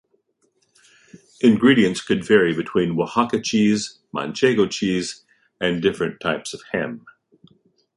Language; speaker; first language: English; native; English